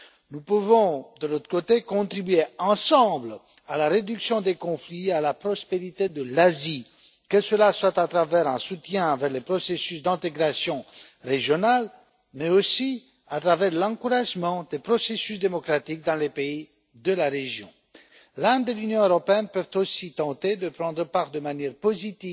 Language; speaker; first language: French; non-native, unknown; Romanian